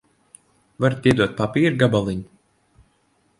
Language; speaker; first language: Latvian; native; Latvian